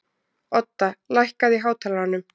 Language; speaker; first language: Icelandic; native; Icelandic